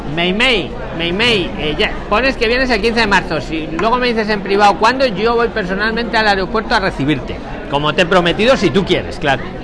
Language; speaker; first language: Spanish; native; Spanish